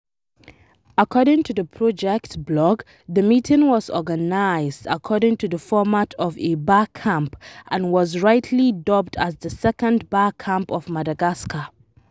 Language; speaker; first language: English; non-native, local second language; Hausa